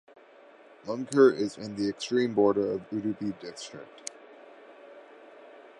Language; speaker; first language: English; native; English